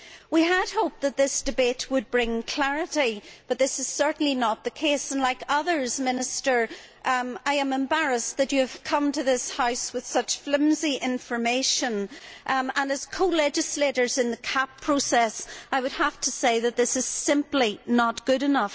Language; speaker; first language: English; native; English